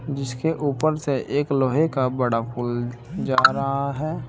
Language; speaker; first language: Hindi; native; Hindi